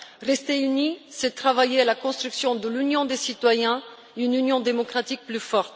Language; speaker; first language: French; non-native, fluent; Bulgarian